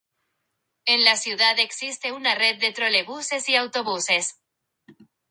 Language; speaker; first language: Spanish; non-native, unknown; Japanese